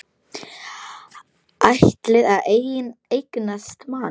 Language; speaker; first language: Icelandic; non-native, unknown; Polish